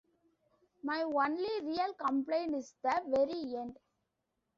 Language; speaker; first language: English; non-native, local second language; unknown